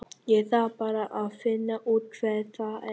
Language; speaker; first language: Icelandic; non-native, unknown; Vietnamese